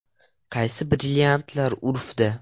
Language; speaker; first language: Uzbek; non-native, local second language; Russian